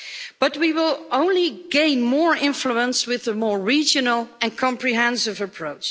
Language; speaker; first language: English; non-native, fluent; Dutch